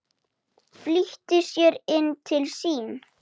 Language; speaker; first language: Icelandic; native; Icelandic